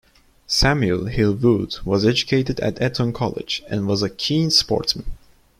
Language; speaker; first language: English; non-native, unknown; Turkish